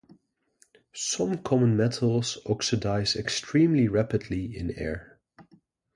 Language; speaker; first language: English; non-native, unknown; Dutch